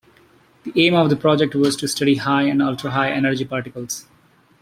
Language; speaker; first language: English; non-native, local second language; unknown